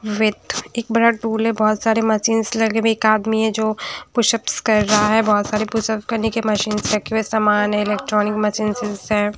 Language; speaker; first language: Hindi; non-native, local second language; Punjabi